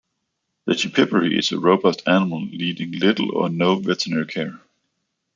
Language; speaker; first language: English; non-native, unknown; Danish